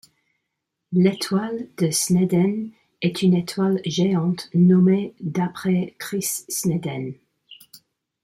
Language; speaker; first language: French; non-native, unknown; English